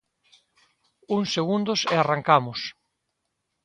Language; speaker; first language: Galician; native; Galician